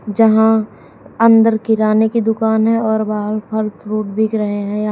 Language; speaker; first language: Hindi; native; Hindi